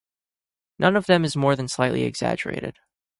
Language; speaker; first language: English; native; English